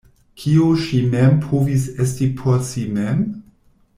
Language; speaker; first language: Esperanto; non-native, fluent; German